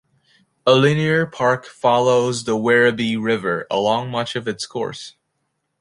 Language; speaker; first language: English; native; English